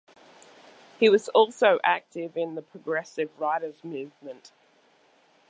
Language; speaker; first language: English; native; English